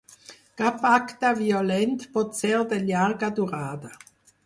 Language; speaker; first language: Catalan; non-native, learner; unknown